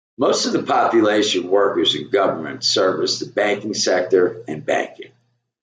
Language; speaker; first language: English; native; English